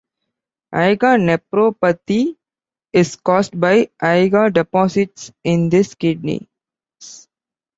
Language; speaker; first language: English; non-native, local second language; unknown